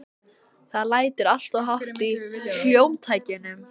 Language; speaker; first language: Icelandic; native; Icelandic